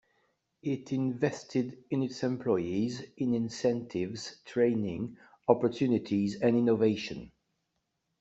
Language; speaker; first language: English; non-native, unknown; French